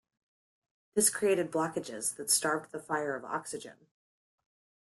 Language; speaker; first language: English; native; English